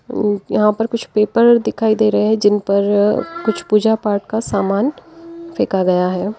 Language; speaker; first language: Hindi; native; Hindi